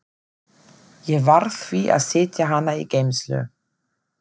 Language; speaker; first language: Icelandic; non-native, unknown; German